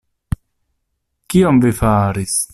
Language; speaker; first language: Esperanto; non-native, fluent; Italian